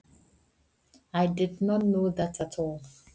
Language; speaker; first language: Icelandic; non-native, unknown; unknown